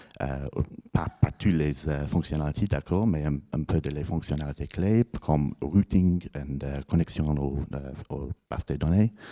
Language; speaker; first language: French; non-native, fluent; English